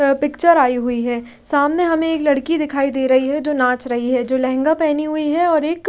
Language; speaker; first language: Hindi; native; Hindi